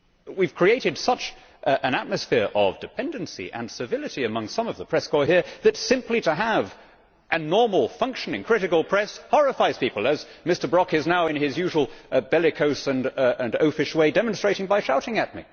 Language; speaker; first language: English; native; English